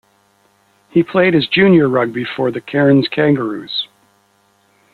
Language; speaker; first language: English; native; English